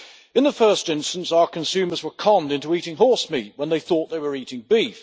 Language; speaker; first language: English; native; English